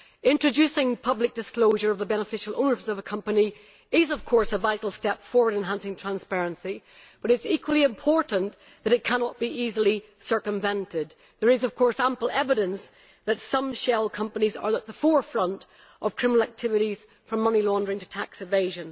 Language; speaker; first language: English; native; English